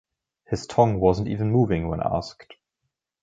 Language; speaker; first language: English; non-native, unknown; German